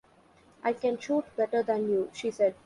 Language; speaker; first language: English; non-native, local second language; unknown